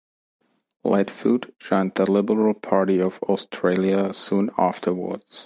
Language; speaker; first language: English; non-native, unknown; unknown